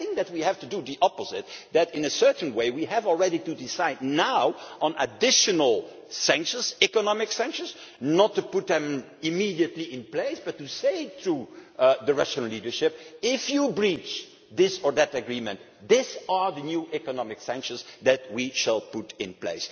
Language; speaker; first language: English; non-native, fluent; Dutch